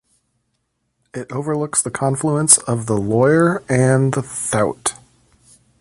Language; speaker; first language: English; native; English